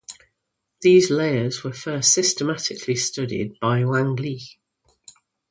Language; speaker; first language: English; native; English